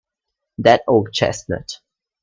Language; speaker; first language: English; native; English